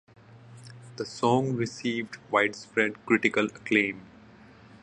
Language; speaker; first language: English; non-native, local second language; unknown